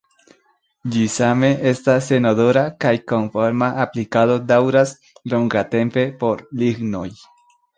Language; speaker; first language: Esperanto; non-native, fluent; Spanish